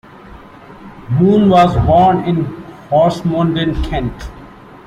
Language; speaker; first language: English; non-native, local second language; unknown